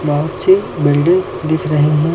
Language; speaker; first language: Hindi; native; Hindi